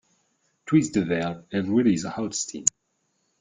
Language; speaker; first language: English; non-native, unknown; French